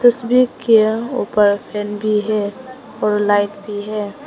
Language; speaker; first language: Hindi; non-native, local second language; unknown